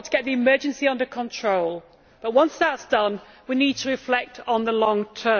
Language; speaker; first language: English; native; English